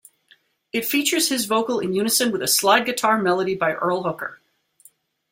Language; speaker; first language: English; native; English